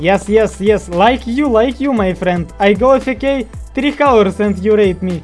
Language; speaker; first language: English; non-native, learner; Russian